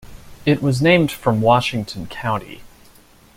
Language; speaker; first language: English; native; English